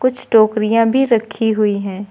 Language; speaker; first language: Hindi; native; Hindi